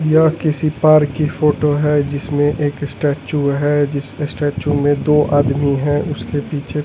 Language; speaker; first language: Hindi; native; Hindi